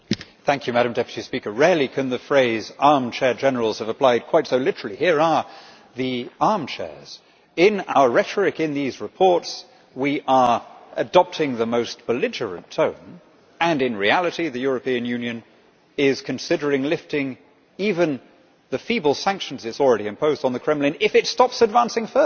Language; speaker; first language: English; native; English